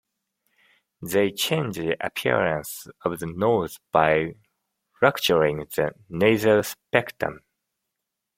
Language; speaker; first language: English; non-native, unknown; Japanese